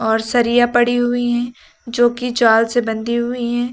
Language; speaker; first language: Hindi; native; Hindi